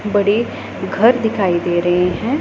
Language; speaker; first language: Hindi; non-native, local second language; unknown